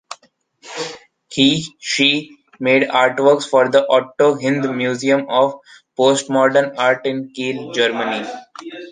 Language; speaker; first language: English; non-native, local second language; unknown